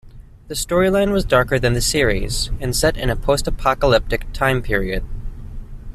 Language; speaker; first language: English; native; English